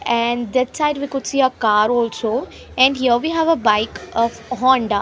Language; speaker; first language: English; non-native, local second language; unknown